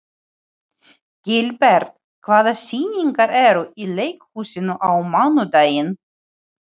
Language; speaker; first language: Icelandic; non-native, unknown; Ukrainian